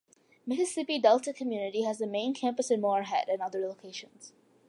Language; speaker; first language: English; early bilingual, other home language; Malayalam